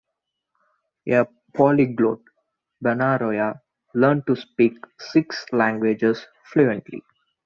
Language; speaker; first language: English; non-native, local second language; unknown